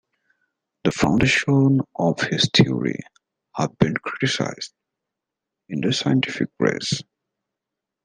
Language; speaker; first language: English; native; English